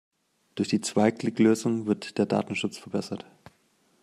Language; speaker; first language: German; native; German